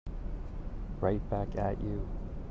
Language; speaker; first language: English; native; English